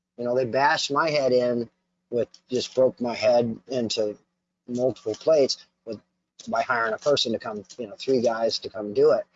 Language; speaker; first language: English; native; English